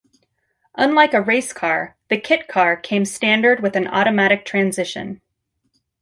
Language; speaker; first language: English; native; English